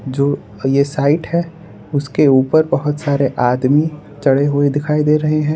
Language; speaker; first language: Hindi; non-native, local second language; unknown